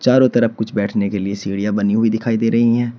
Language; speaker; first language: Hindi; native; Hindi